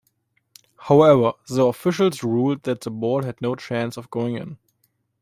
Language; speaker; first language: English; non-native, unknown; German